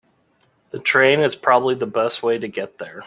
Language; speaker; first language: English; native; English